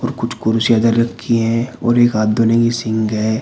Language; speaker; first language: Hindi; native; Hindi